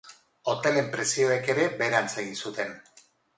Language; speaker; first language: Basque; non-native, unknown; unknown